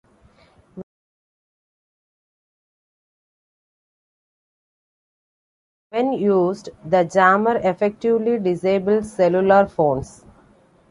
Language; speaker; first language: English; non-native, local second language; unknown